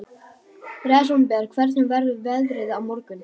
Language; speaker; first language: Icelandic; native; Icelandic